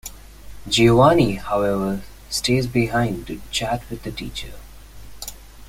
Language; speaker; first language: English; non-native, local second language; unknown